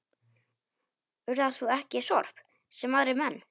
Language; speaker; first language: Icelandic; non-native, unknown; Polish